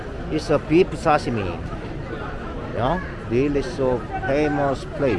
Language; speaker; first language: English; non-native, learner; Korean